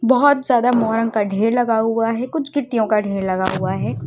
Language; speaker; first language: Hindi; native; Hindi